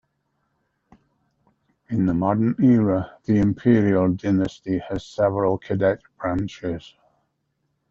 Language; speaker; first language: English; native; English